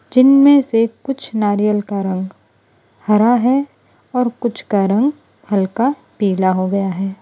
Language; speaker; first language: Hindi; non-native, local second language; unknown